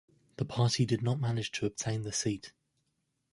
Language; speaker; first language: English; native; English